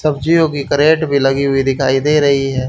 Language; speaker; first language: Hindi; native; Hindi